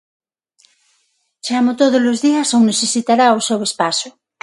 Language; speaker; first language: Galician; non-native, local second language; Spanish